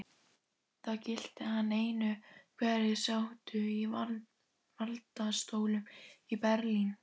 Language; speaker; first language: Icelandic; native; Icelandic